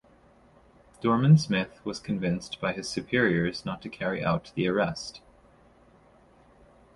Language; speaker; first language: English; native; English